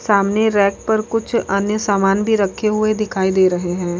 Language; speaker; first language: Hindi; native; Hindi